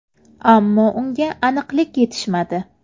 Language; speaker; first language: Uzbek; native; Uzbek